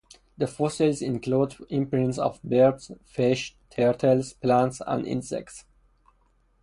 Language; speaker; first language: English; non-native, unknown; Persian